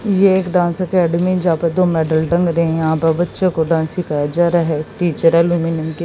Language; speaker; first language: Hindi; native; Hindi